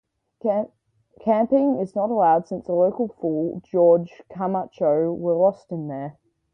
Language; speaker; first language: English; native; English